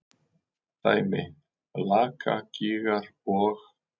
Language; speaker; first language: Icelandic; native; Icelandic